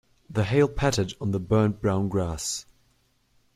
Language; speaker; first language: English; non-native, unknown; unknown